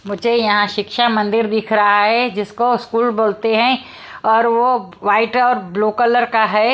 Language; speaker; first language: Hindi; non-native, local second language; Punjabi